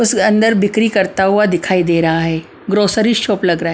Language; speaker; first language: Hindi; non-native, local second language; Punjabi